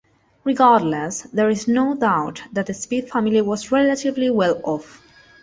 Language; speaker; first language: English; non-native, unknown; Spanish